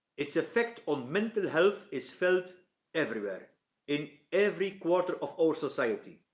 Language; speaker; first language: English; non-native, fluent; Dutch